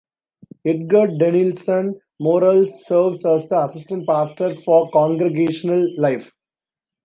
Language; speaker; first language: English; non-native, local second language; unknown